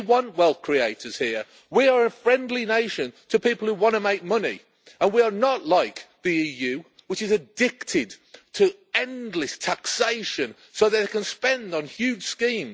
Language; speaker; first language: English; native; English